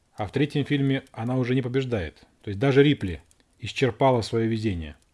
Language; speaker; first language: Russian; native; Russian